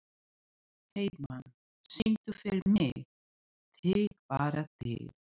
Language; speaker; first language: Icelandic; non-native, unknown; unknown